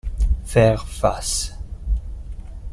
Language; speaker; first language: French; non-native, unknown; Italian